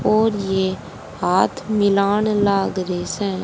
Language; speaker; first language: Hindi; native; Hindi